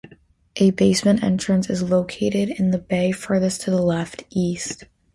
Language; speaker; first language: English; native; English